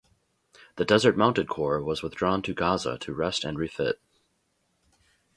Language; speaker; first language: English; native; English